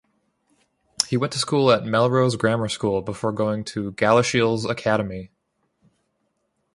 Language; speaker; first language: English; native; English